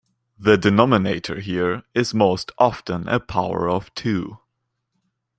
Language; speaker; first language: English; non-native, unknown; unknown